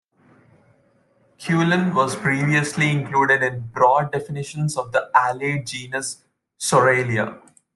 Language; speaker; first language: English; non-native, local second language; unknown